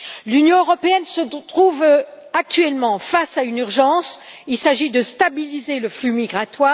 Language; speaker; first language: French; native; French